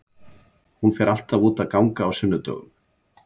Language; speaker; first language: Icelandic; native; Icelandic